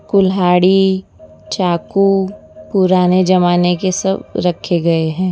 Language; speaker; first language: Hindi; non-native, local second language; Gujarati